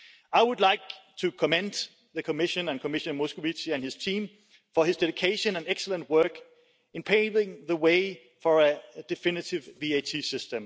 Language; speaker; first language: English; non-native, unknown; Danish